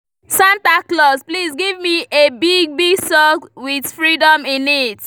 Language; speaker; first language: English; non-native, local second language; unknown